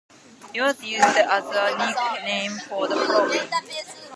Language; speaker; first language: English; non-native, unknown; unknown